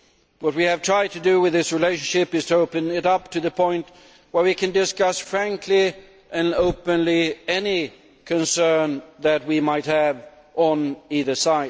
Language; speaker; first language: English; non-native, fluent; Swedish